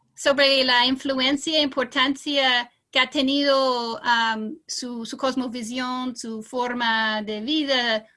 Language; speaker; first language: Spanish; non-native, fluent; English